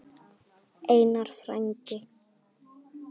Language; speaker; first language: Icelandic; native; Icelandic